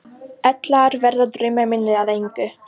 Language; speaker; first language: Icelandic; non-native, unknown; Polish